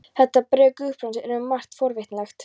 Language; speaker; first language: Icelandic; non-native, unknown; Polish